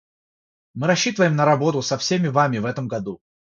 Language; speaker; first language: Russian; non-native, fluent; Georgian